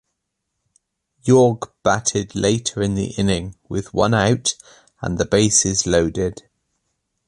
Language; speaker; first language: English; native; English